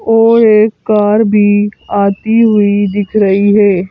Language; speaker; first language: Hindi; native; Hindi